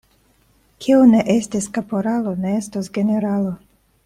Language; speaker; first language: Esperanto; non-native, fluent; Russian